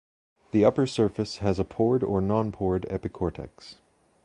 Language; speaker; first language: English; native; English